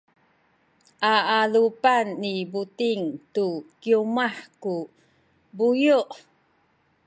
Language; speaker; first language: Sakizaya; non-native, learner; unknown